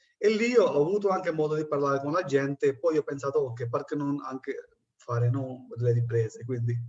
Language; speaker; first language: Italian; non-native, fluent; Punjabi